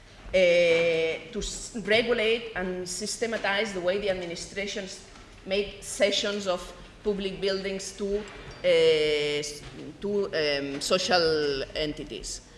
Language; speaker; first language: English; non-native, fluent; Spanish